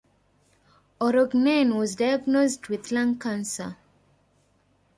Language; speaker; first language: English; non-native, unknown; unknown